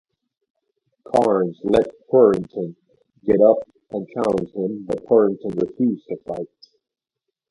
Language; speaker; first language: English; native; English